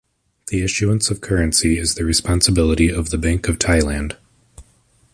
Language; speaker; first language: English; native; English